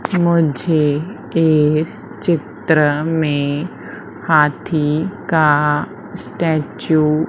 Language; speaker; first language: Hindi; native; Hindi